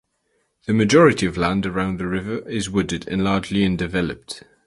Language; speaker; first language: English; native; English